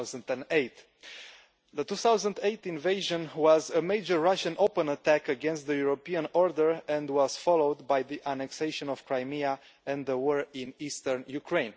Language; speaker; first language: English; non-native, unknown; Romanian